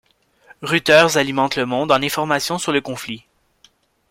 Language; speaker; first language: French; native; French